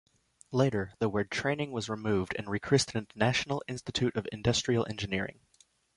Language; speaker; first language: English; native; English